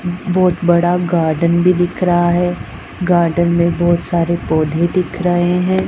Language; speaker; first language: Hindi; non-native, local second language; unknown